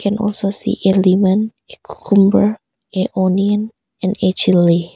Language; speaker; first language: English; non-native, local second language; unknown